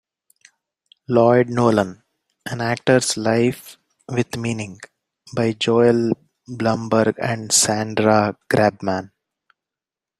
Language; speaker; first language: English; non-native, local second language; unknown